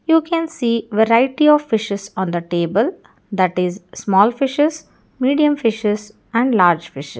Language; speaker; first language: English; non-native, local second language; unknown